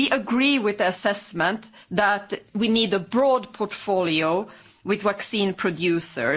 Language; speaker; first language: English; non-native, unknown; Swedish